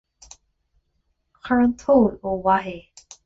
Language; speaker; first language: Irish; non-native, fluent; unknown